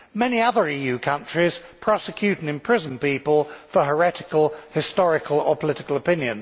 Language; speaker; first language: English; native; English